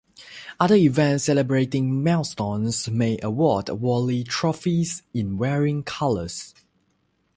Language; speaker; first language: English; non-native, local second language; Chinese